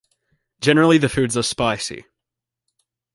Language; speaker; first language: English; native; English